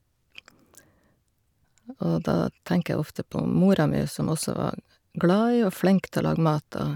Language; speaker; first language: Norwegian; native; Norwegian